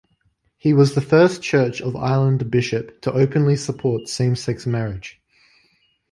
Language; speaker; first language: English; native; English